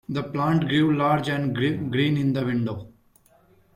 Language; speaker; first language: English; non-native, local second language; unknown